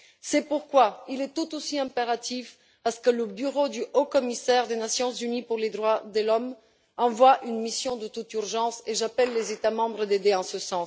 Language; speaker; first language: French; non-native, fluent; Bulgarian